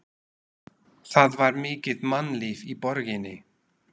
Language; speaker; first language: Icelandic; non-native, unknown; Slovak